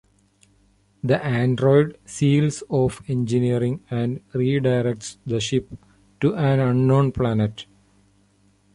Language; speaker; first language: English; non-native, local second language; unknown